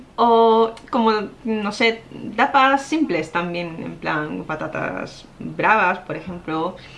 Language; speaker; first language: Spanish; non-native, fluent; Japanese